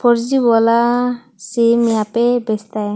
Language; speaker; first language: Hindi; non-native, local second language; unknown